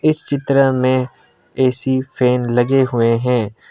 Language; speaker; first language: Hindi; non-native, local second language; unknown